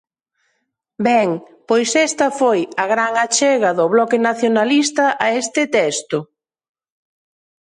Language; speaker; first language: Galician; non-native, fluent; Spanish